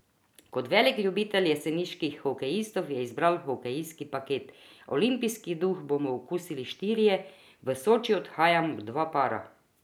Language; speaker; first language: Slovenian; non-native, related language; Croatian